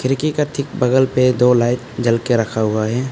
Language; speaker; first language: Hindi; non-native, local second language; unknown